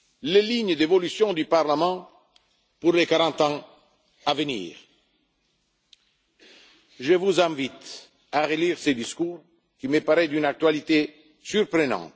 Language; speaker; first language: French; non-native, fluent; Italian